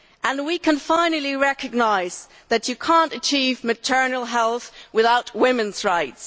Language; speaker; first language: English; non-native, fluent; German